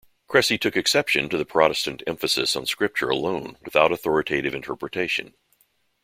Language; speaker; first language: English; native; English